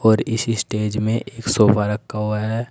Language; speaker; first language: Hindi; native; Hindi